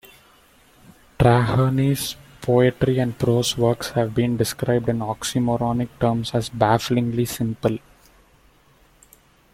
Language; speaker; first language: English; non-native, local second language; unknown